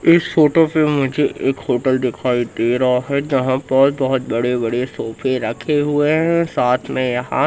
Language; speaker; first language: Hindi; native; Hindi